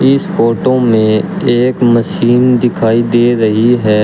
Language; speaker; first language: Hindi; native; Hindi